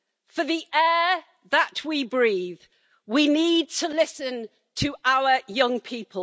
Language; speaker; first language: English; native; English